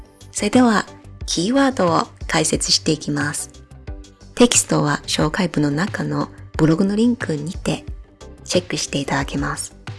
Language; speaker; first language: Japanese; native; Japanese